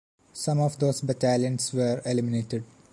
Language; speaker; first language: English; non-native, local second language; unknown